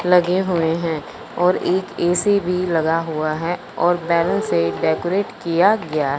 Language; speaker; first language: Hindi; non-native, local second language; Punjabi